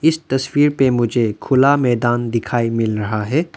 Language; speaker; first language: Hindi; non-native, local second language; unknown